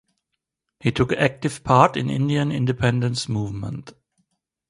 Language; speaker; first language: English; non-native, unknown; German